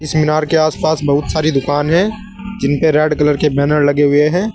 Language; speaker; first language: Hindi; native; Hindi